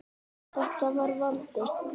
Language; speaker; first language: Icelandic; native; Icelandic